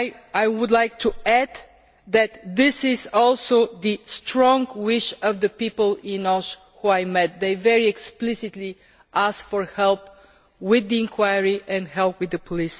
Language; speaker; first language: English; non-native, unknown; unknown